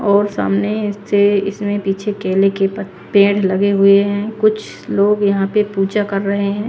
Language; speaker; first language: Hindi; native; Hindi